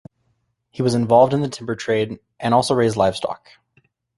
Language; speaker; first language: English; native; English